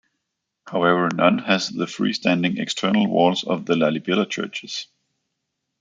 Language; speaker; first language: English; non-native, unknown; Danish